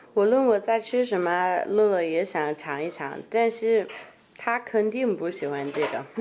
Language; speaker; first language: Chinese; non-native, learner; Danish